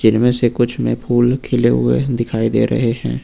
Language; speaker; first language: Hindi; native; Hindi